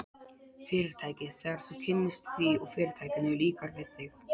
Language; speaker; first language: Icelandic; non-native, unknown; Polish